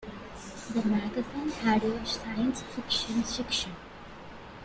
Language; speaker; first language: English; non-native, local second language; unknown